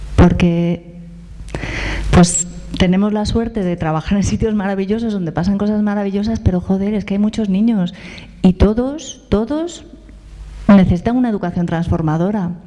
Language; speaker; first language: Spanish; native; Spanish